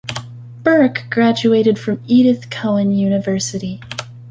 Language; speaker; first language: English; native; English